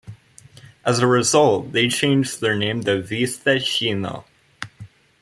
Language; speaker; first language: English; native; English